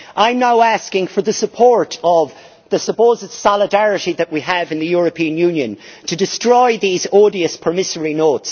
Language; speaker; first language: English; native; English